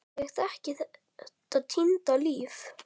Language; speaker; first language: Icelandic; native; Icelandic